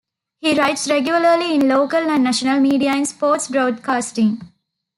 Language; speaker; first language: English; non-native, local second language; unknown